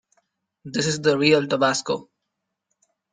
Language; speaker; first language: English; non-native, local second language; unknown